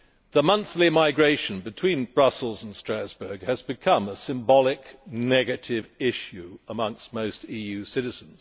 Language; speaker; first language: English; native; English